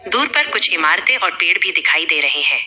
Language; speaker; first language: Hindi; native; Hindi